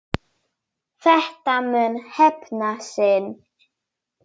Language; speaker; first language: Icelandic; non-native, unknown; Polish